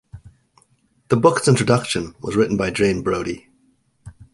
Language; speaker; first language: English; native; English